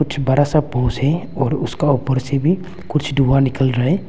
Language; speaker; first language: Hindi; non-native, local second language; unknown